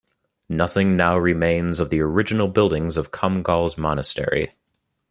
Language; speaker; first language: English; native; English